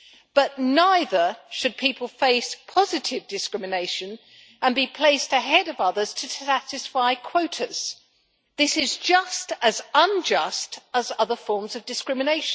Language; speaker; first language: English; native; English